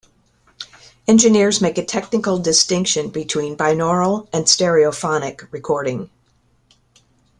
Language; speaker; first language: English; native; English